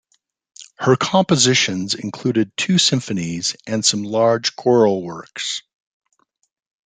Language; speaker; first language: English; native; English